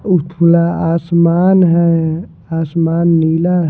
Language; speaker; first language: Hindi; non-native, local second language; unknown